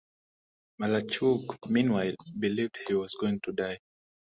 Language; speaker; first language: English; non-native, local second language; Swahili